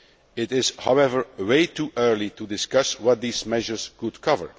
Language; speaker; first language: English; non-native, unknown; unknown